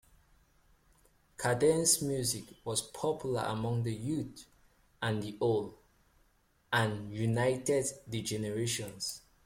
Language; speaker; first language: English; native; English